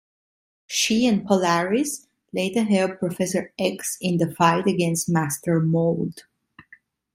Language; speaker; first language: English; non-native, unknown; Italian